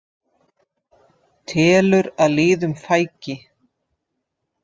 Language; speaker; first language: Icelandic; non-native, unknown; Dutch